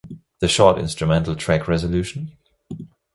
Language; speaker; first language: English; non-native, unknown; German